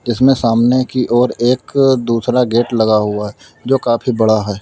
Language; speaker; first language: Hindi; native; Hindi